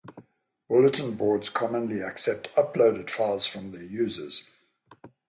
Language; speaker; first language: English; native; English